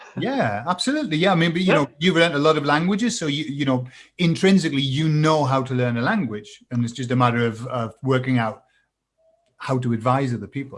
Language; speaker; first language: English; native; English